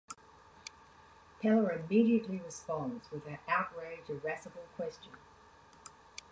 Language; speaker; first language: English; native; English